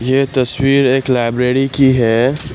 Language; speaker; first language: Hindi; non-native, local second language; Assamese